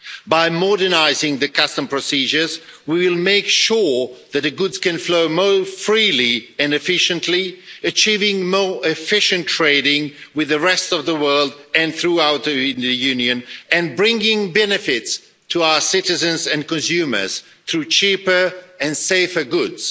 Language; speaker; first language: English; non-native, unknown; Swedish